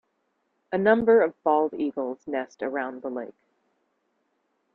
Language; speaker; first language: English; native; English